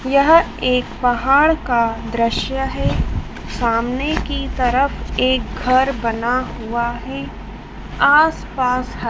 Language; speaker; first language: Hindi; native; Hindi